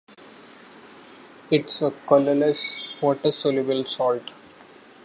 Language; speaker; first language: English; non-native, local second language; Marathi